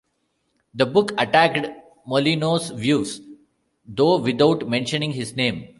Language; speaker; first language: English; non-native, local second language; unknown